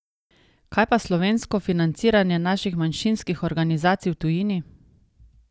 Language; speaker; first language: Slovenian; native; Slovenian